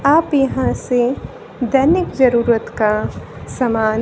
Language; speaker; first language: Hindi; native; Hindi